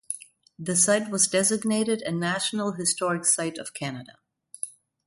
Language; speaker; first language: English; non-native, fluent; German